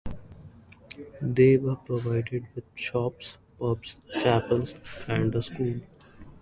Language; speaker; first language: English; non-native, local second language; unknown